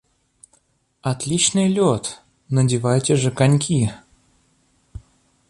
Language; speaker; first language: Russian; native; Russian